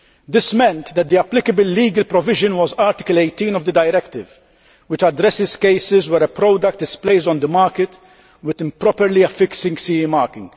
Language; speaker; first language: English; non-native, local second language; Maltese